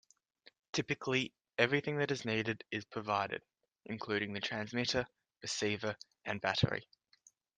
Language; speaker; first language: English; native; English